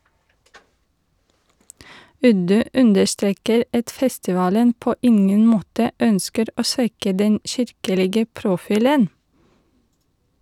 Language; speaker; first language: Norwegian; non-native, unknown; Russian